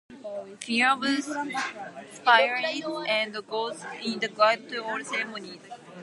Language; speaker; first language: English; non-native, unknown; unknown